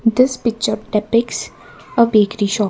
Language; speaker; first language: English; non-native, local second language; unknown